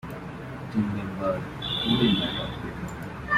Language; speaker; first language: English; native; English